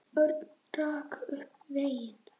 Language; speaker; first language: Icelandic; native; Icelandic